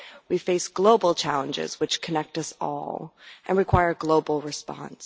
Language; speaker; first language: English; non-native, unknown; Dutch